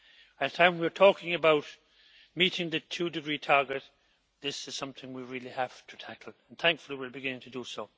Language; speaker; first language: English; native; English